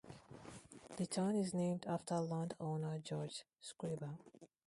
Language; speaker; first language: English; non-native, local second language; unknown